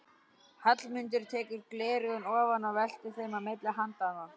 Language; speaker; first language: Icelandic; native; Icelandic